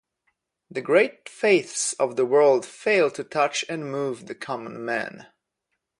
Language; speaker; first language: English; non-native, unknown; Polish